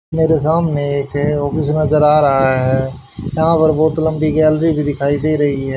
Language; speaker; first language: Hindi; native; Hindi